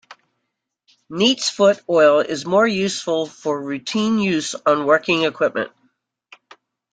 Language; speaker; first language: English; native; English